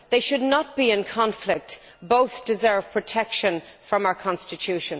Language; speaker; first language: English; native; English